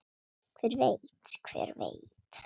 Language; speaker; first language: Icelandic; non-native, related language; Swedish